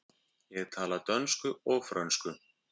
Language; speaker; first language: Icelandic; native; Icelandic